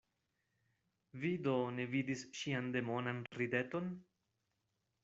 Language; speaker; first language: Esperanto; non-native, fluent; Spanish